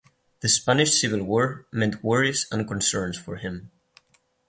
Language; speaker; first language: English; non-native, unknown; Catalan